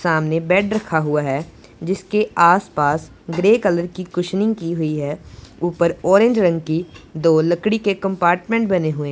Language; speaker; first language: Hindi; non-native, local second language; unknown